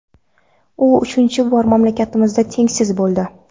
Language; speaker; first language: Uzbek; non-native, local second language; Kara-Kalpak